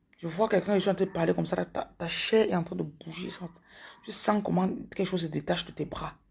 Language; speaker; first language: French; non-native, local second language; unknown